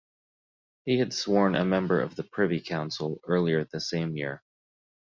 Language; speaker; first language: English; native; English